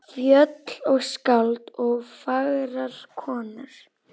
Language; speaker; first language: Icelandic; native; Icelandic